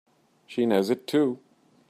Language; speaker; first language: English; native; English